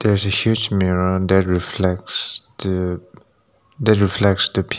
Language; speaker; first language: English; non-native, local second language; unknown